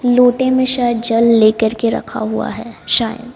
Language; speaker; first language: Hindi; native; Hindi